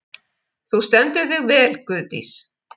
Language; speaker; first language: Icelandic; native; Icelandic